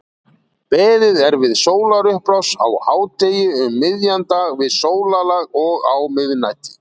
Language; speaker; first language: Icelandic; native; Icelandic